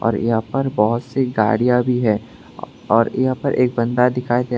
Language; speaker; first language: Hindi; non-native, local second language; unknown